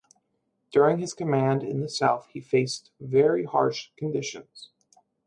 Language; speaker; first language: English; native; English